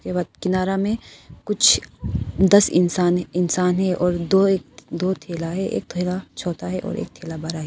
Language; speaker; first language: Hindi; non-native, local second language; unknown